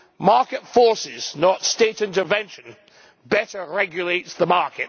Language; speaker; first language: English; native; English